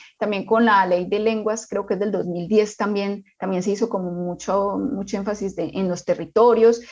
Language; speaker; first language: Spanish; native; Spanish